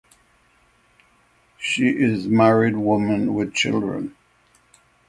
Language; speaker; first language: English; native; English